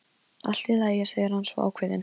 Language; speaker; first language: Icelandic; non-native, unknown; Polish